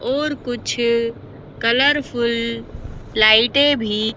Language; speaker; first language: Hindi; native; Hindi